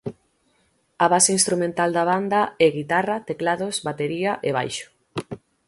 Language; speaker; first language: Galician; native; Galician